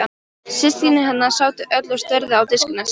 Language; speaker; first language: Icelandic; non-native, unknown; Polish